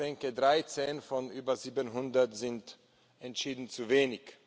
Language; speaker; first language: German; non-native, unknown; Slovak